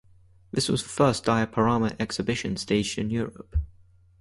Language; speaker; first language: English; native; English